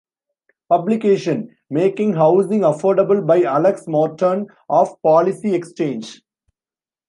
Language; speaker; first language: English; non-native, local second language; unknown